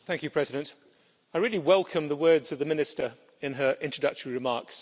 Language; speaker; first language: English; native; English